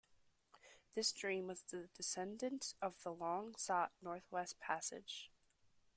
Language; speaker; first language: English; native; English